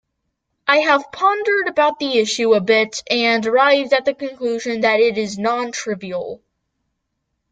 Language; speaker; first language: English; native; English